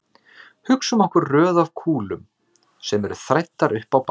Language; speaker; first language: Icelandic; native; Icelandic